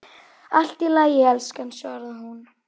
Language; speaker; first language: Icelandic; native; Icelandic